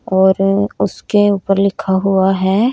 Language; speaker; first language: Hindi; native; Hindi